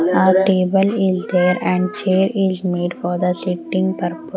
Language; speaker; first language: English; non-native, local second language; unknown